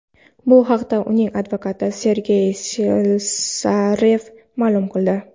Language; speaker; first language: Uzbek; non-native, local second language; Kara-Kalpak